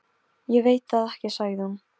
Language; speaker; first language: Icelandic; non-native, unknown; Polish